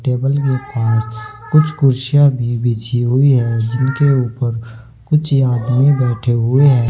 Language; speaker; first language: Hindi; native; Hindi